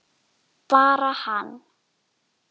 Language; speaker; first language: Icelandic; native; Icelandic